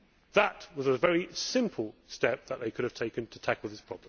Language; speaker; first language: English; native; English